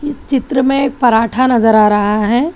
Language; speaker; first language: Hindi; non-native, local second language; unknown